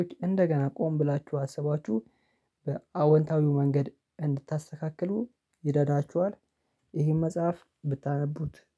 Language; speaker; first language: Amharic; non-native, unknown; Oromo